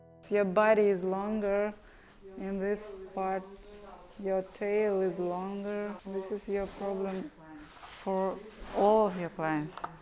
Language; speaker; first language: English; non-native, learner; Russian